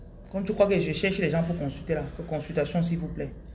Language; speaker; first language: French; non-native, local second language; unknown